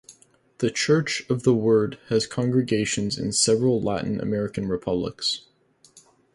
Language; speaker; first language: English; native; English